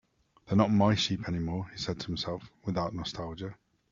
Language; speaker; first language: English; native; English